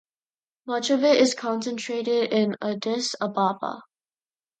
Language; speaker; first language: English; non-native, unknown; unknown